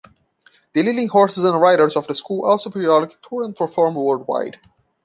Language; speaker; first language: English; non-native, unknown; Portuguese